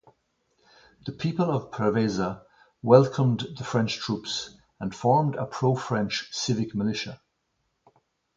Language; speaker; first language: English; native; English